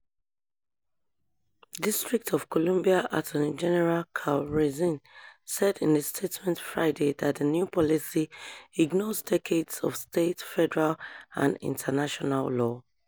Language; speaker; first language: English; non-native, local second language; Yoruba